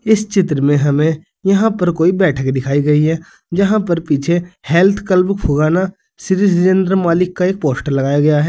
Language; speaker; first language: Hindi; native; Hindi